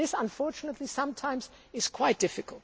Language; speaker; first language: English; non-native, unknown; German